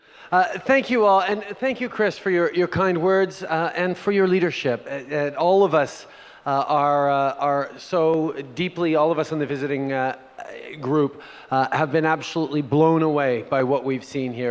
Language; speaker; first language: English; native; English